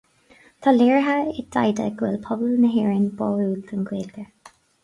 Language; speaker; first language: Irish; non-native, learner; English